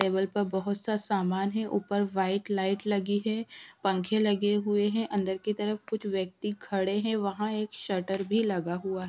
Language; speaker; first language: Hindi; non-native, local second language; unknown